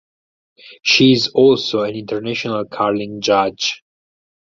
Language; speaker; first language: English; non-native, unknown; Italian